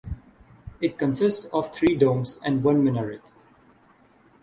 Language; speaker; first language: English; non-native, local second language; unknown